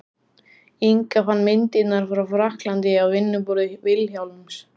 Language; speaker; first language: Icelandic; native; Icelandic